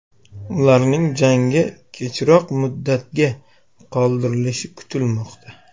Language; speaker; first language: Uzbek; native; Uzbek